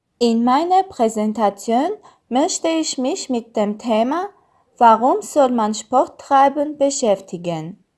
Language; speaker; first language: German; non-native, learner; Armenian